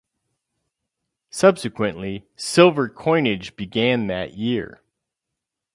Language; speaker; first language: English; native; English